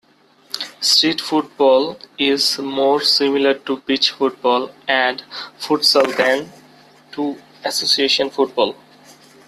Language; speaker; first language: English; non-native, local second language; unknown